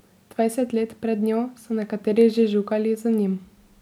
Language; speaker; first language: Slovenian; native; Slovenian